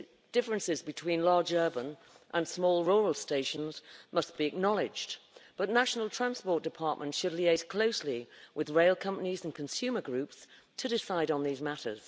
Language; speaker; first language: English; native; English